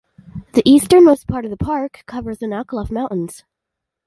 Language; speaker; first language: English; native; English